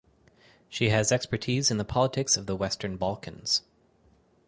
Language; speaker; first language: English; native; English